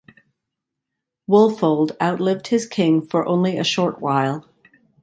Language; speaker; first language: English; native; English